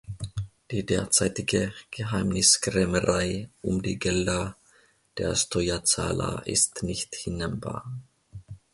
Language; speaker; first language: German; non-native, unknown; Finnish